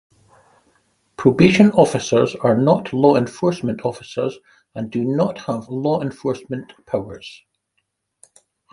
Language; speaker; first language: English; native; English